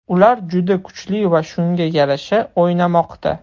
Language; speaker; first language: Uzbek; non-native, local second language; Russian